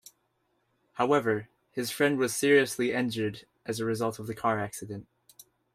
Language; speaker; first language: English; native; English